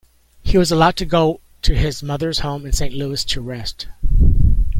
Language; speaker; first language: English; native; English